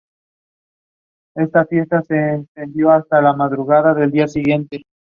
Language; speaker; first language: English; non-native, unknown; Spanish